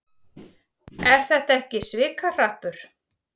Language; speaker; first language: Icelandic; native; Icelandic